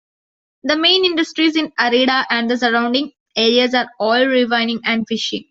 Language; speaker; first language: English; non-native, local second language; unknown